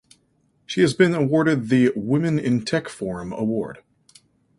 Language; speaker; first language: English; native; English